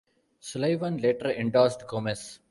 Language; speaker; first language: English; non-native, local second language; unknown